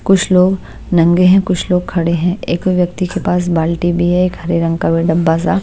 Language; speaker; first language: Hindi; native; Hindi